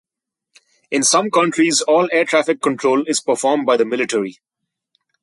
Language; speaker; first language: English; non-native, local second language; Bangla